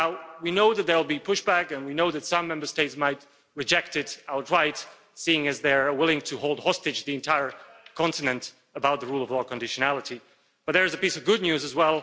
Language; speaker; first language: English; non-native, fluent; Slovak